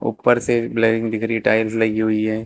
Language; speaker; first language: Hindi; native; Hindi